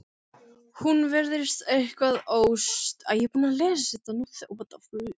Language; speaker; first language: Icelandic; non-native, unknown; Filipino